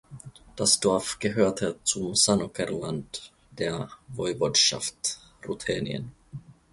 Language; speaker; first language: German; non-native, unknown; Finnish